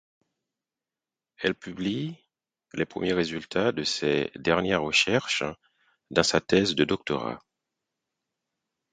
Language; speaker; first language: French; non-native, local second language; Haitian Creole